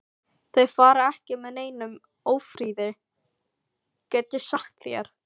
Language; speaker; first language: Icelandic; non-native, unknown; Filipino